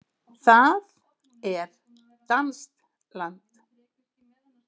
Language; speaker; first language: Icelandic; native; Icelandic